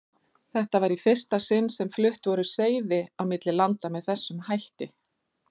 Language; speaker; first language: Icelandic; native; Icelandic